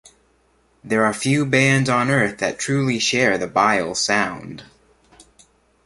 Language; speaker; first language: English; native; English